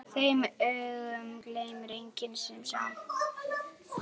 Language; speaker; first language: Icelandic; native; Icelandic